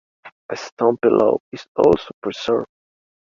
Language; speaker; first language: English; native; English